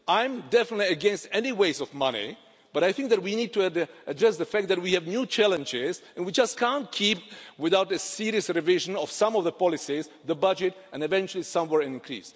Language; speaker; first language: English; non-native, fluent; Czech